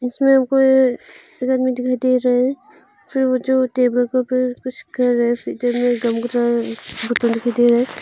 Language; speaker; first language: Hindi; non-native, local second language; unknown